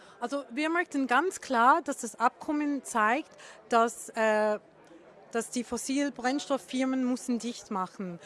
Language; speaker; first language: German; non-native, fluent; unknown